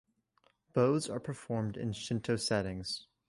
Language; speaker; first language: English; native; English